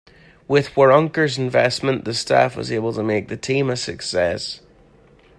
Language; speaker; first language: English; native; English